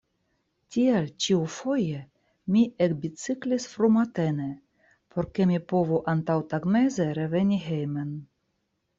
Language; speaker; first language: Esperanto; non-native, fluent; Russian